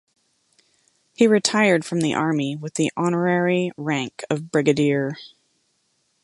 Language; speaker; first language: English; native; English